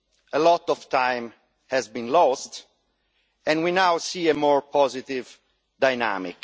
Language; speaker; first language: English; non-native, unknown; Italian